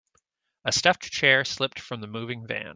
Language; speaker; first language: English; native; English